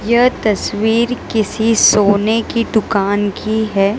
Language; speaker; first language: Hindi; non-native, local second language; Gujarati